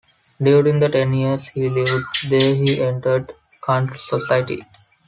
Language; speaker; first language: English; non-native, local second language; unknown